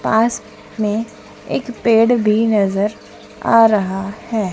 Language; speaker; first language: Hindi; native; Hindi